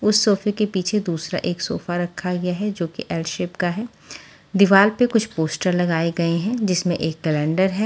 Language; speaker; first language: Hindi; native; Hindi